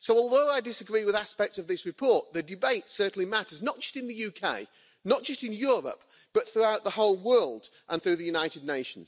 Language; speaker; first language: English; native; English